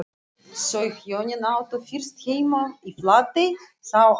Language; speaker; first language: Icelandic; non-native, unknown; Russian